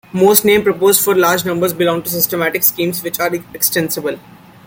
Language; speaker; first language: English; non-native, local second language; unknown